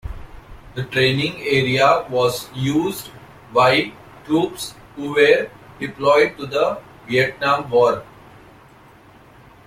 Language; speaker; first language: English; non-native, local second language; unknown